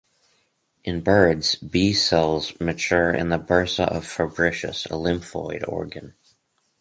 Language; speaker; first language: English; native; English